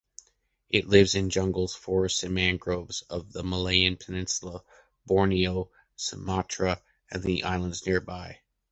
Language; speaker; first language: English; native; English